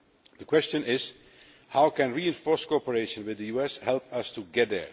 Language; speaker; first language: English; non-native, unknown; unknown